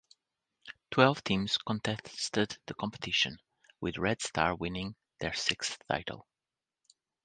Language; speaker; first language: English; non-native, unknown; Portuguese